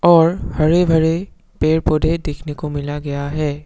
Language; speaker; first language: Hindi; non-native, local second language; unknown